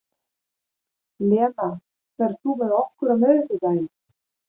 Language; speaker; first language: Icelandic; non-native, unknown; German